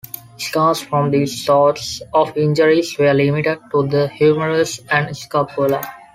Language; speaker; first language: English; non-native, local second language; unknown